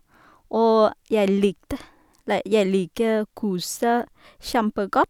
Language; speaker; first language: Norwegian; non-native, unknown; Vietnamese